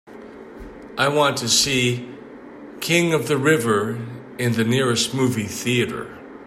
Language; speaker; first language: English; native; English